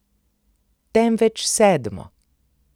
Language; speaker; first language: Slovenian; native; Slovenian